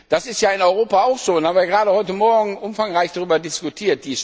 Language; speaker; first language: German; non-native, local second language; Luxembourgish